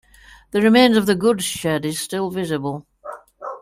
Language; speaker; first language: English; native; English